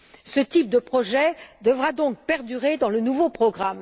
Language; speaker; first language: French; native; French